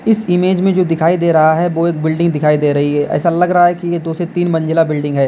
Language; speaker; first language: Hindi; native; Hindi